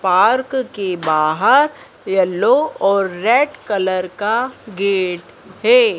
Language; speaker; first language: Hindi; native; Hindi